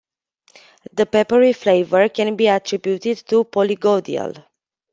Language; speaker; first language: English; non-native, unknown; Romanian